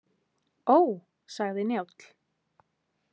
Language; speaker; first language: Icelandic; native; Icelandic